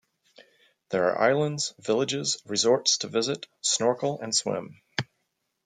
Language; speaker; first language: English; native; English